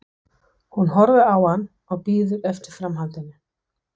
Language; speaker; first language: Icelandic; non-native, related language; Danish